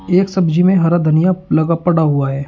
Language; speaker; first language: Hindi; native; Hindi